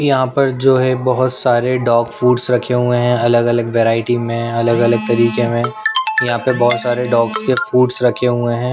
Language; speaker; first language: Hindi; non-native, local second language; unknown